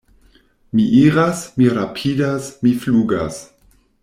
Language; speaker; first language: Esperanto; non-native, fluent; German